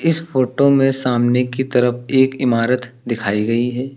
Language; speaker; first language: Hindi; native; Hindi